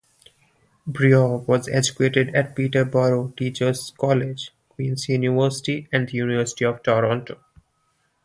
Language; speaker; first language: English; non-native, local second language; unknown